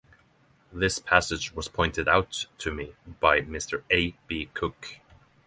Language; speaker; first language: English; non-native, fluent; Norwegian